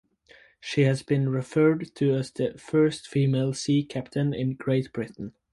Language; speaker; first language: English; native; English